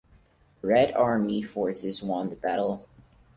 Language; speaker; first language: English; non-native, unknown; Portuguese